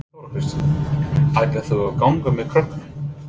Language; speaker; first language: Icelandic; non-native, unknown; English